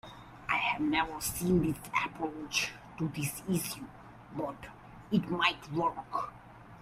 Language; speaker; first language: English; non-native, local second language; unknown